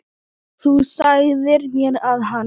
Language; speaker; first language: Icelandic; non-native, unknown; Thai